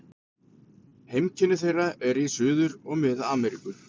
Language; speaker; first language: Icelandic; native; Icelandic